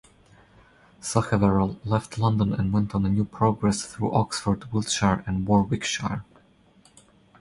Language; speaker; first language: English; non-native, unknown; Croatian